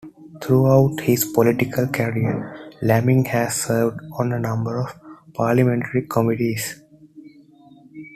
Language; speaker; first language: English; non-native, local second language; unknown